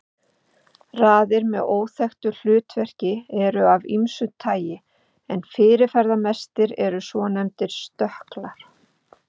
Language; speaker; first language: Icelandic; native; Icelandic